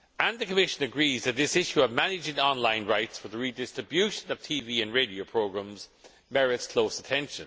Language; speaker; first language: English; non-native, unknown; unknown